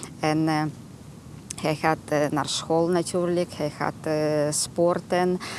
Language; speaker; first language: Dutch; non-native, fluent; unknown